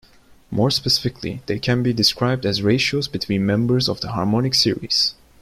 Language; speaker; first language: English; non-native, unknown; Turkish